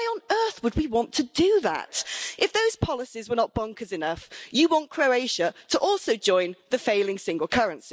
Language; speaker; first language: English; native; English